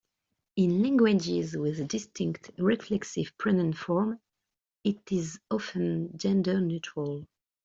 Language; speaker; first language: English; non-native, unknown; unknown